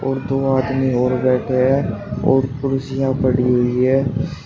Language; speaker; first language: Hindi; native; Hindi